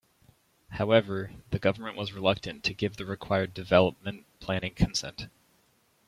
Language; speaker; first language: English; native; English